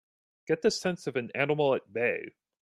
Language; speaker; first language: English; native; English